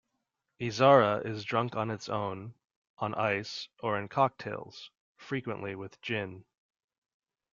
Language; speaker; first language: English; native; English